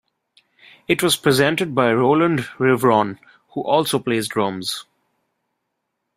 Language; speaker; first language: English; non-native, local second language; Bangla